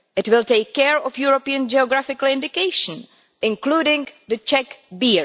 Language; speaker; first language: English; non-native, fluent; Czech